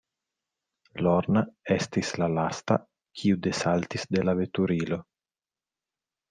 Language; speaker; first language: Esperanto; non-native, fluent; Italian